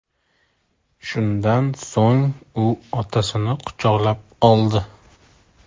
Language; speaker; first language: Uzbek; native; Uzbek